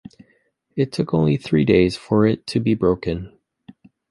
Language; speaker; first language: English; native; English